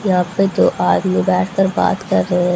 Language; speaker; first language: Hindi; native; Hindi